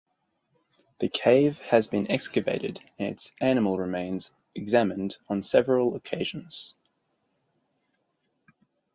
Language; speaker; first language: English; native; English